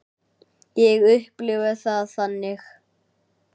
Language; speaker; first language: Icelandic; native; Icelandic